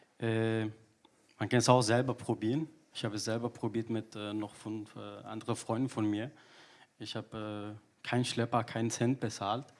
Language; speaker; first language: German; non-native, fluent; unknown